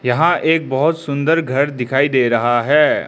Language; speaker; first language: Hindi; non-native, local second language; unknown